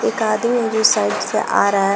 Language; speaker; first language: Hindi; native; Hindi